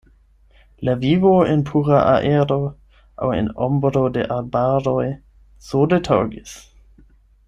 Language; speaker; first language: Esperanto; non-native, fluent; German